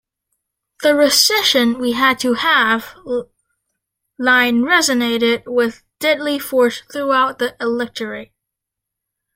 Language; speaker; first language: English; native; English